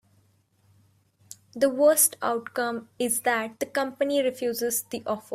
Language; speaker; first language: English; non-native, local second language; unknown